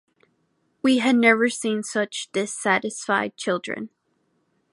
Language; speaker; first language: English; native; English